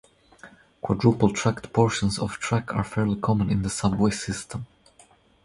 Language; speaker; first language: English; non-native, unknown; Croatian